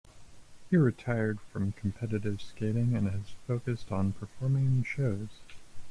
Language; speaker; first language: English; native; English